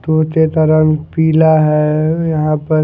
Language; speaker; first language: Hindi; non-native, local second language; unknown